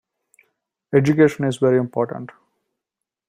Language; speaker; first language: English; non-native, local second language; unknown